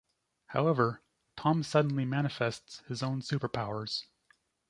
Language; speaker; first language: English; native; English